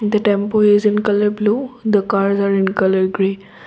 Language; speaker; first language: English; non-native, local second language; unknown